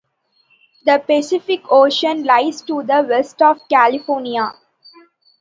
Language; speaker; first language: English; non-native, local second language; Tamil